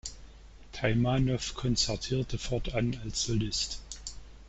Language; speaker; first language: German; native; German